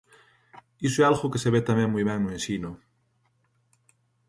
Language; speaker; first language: Galician; native; Galician